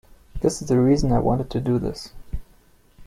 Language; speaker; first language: English; non-native, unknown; German